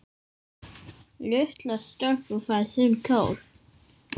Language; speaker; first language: Icelandic; non-native, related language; Danish